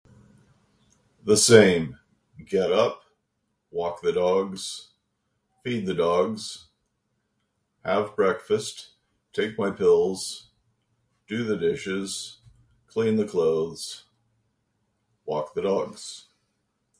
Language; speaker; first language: English; native; English